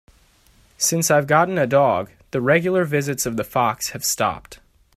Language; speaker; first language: English; native; English